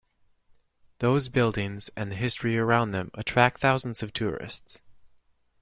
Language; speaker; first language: English; native; English